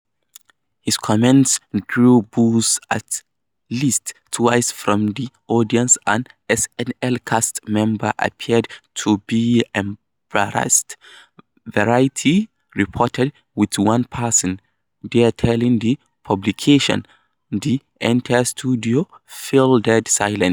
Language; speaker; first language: English; non-native, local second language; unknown